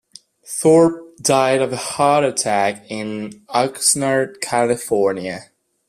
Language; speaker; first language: English; non-native, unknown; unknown